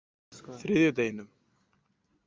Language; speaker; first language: Icelandic; native; Icelandic